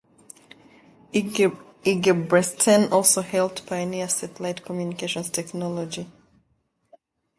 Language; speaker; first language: English; native; English